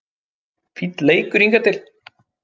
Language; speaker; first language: Icelandic; native; Icelandic